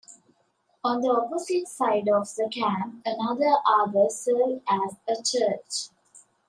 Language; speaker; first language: English; native; English